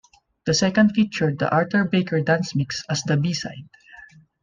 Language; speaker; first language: English; non-native, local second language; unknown